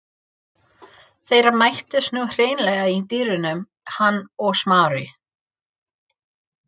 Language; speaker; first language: Icelandic; non-native, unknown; English